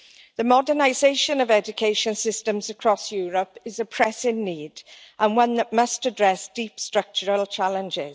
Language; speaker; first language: English; native; English